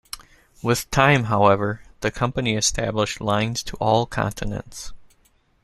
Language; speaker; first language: English; native; English